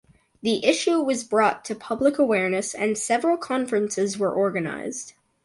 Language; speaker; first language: English; native; English